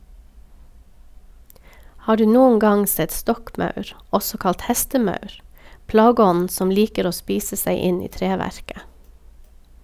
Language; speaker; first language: Norwegian; native; Norwegian